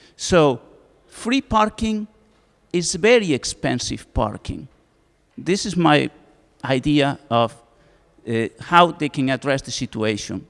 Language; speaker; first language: English; non-native, fluent; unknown